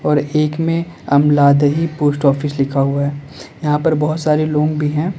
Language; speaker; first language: Hindi; native; Hindi